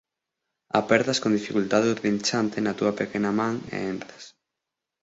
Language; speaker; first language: Galician; native; Galician